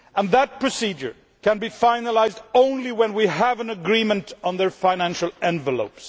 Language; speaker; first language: English; non-native, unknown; Swedish